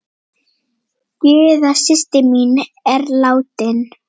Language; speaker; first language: Icelandic; native; Icelandic